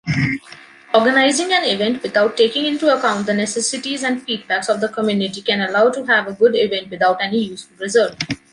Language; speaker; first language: English; non-native, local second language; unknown